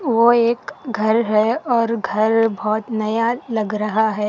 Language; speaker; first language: Hindi; non-native, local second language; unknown